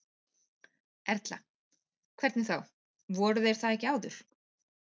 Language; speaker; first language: Icelandic; native; Icelandic